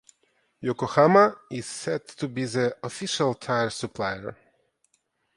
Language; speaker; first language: English; non-native, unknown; Ukrainian